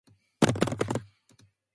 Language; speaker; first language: English; non-native, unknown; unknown